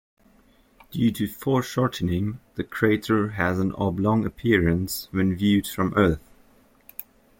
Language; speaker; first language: English; native; English